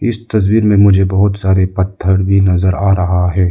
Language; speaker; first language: Hindi; non-native, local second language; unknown